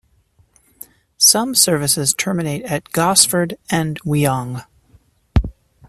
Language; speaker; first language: English; native; English